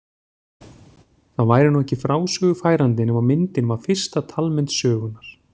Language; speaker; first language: Icelandic; native; Icelandic